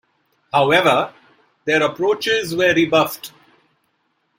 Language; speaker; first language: English; non-native, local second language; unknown